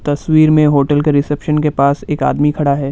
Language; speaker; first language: Hindi; non-native, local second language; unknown